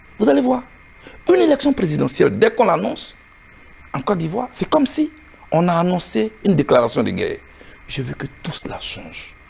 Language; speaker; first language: French; non-native, local second language; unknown